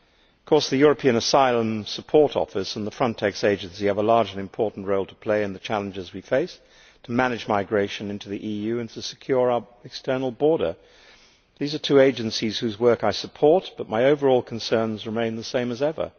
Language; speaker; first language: English; native; English